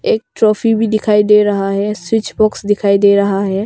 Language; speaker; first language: Hindi; early bilingual, other home language; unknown